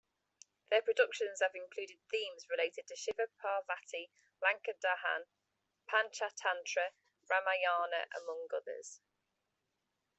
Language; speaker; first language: English; native; English